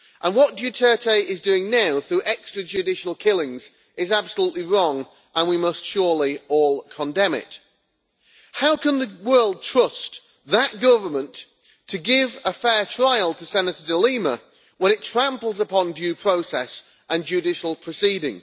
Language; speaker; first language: English; native; English